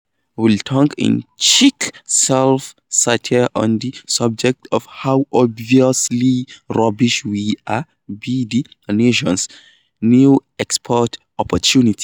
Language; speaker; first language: English; non-native, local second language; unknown